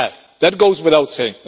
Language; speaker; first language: English; non-native, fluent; Czech